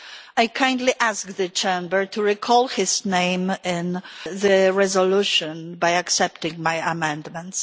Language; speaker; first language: English; non-native, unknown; Polish